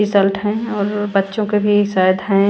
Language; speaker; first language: Hindi; non-native, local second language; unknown